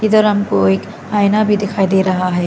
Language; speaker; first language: Hindi; non-native, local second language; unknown